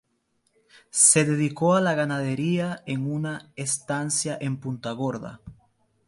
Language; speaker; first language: Spanish; native; Spanish